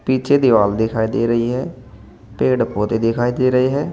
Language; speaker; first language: Hindi; native; Hindi